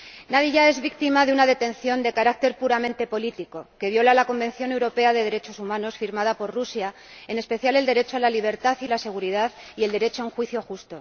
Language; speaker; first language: Spanish; native; Spanish